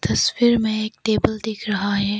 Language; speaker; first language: Hindi; non-native, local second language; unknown